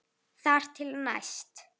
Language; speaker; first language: Icelandic; native; Icelandic